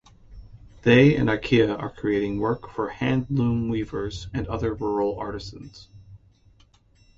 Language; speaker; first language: English; native; English